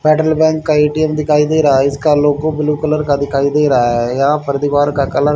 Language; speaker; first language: Hindi; native; Hindi